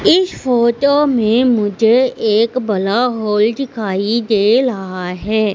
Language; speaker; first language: Hindi; native; Hindi